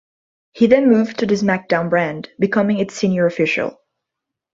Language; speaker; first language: English; non-native, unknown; Portuguese